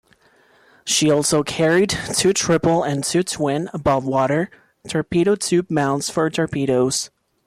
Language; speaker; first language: English; non-native, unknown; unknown